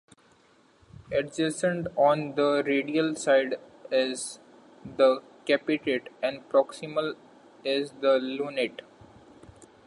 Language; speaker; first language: English; non-native, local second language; Marathi